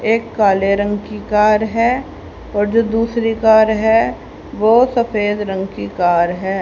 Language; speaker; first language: Hindi; native; Hindi